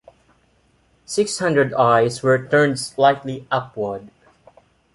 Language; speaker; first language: English; non-native, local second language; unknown